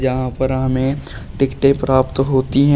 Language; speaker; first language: Hindi; native; Hindi